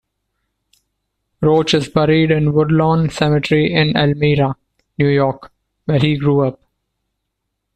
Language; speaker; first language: English; non-native, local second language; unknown